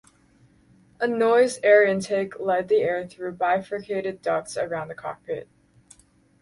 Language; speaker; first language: English; native; English